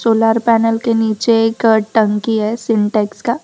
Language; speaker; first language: Hindi; non-native, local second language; Gujarati